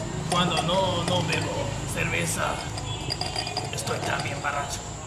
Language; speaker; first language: Spanish; non-native, learner; English